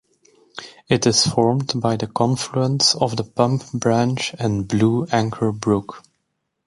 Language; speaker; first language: English; native; English